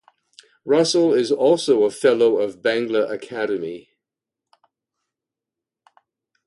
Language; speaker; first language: English; native; English